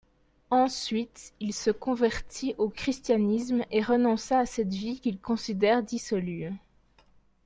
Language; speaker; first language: French; native; French